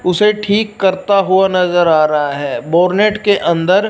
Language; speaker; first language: Hindi; non-native, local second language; Punjabi